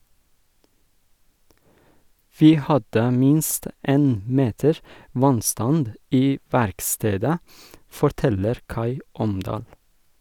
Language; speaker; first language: Norwegian; non-native, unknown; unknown